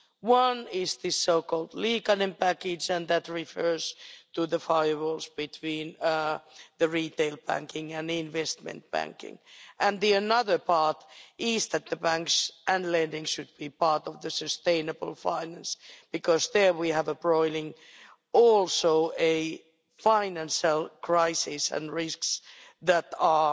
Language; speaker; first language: English; non-native, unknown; Finnish